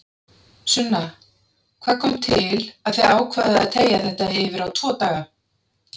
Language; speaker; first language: Icelandic; native; Icelandic